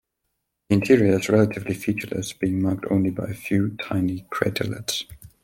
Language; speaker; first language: English; non-native, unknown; German